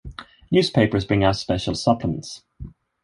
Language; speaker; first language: English; non-native, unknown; Swedish